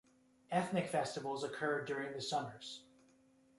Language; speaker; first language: English; native; English